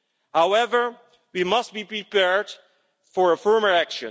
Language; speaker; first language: English; non-native, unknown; Dutch